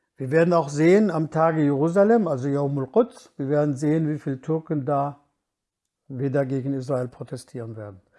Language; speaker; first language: German; non-native, fluent; Kurdish